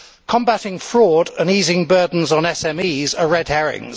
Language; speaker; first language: English; native; English